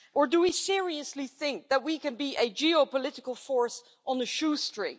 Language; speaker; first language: English; non-native, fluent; Dutch